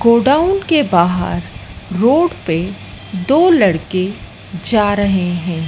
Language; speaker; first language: Hindi; native; Hindi